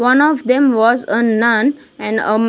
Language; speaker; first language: English; non-native, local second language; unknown